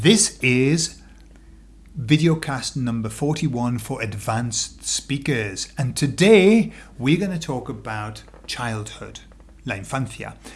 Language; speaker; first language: English; native; English